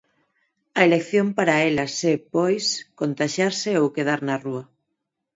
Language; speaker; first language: Galician; non-native, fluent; Spanish